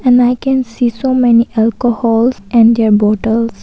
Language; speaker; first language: English; non-native, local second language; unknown